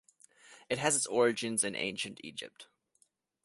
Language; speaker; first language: English; native; English